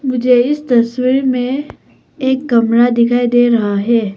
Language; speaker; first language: Hindi; non-native, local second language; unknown